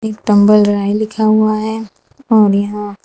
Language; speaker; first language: Hindi; non-native, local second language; Gujarati